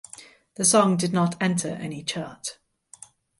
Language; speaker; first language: English; native; English